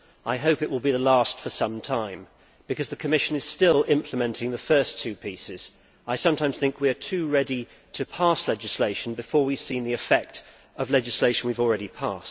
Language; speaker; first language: English; native; English